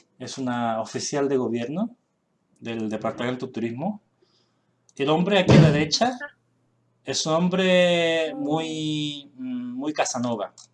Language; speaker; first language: Spanish; early bilingual, other home language; Korean